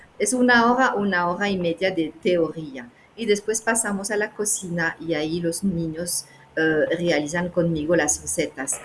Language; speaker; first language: Spanish; non-native, fluent; French